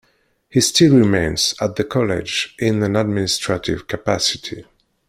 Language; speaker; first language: English; non-native, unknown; Kabyle